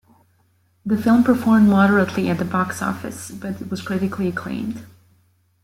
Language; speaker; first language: English; native; English